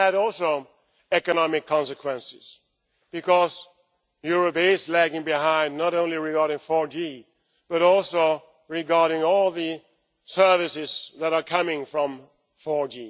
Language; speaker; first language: English; non-native, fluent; Swedish